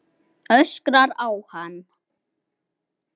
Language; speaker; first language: Icelandic; native; Icelandic